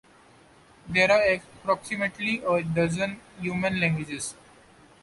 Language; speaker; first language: English; non-native, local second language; Marathi